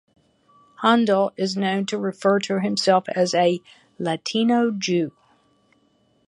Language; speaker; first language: English; native; English